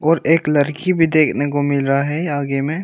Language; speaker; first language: Hindi; non-native, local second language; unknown